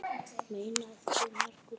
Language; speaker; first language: Icelandic; native; Icelandic